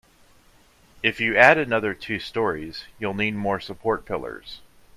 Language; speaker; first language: English; native; English